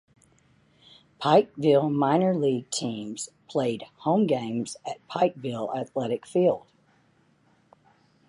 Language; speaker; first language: English; native; English